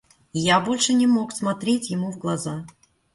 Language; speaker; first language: Russian; native; Russian